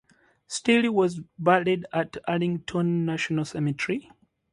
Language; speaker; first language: English; native; English